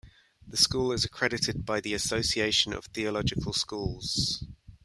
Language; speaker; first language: English; native; English